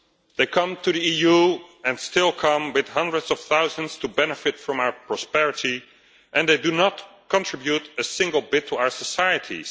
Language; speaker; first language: English; non-native, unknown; Dutch